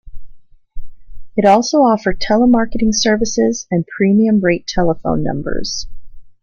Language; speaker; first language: English; native; English